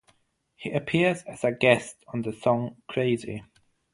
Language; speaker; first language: English; non-native, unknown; German